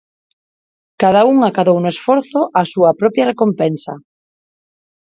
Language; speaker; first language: Galician; non-native, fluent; Spanish